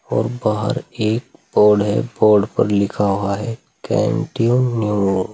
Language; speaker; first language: Hindi; native; Hindi